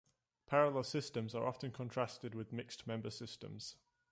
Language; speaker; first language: English; native; English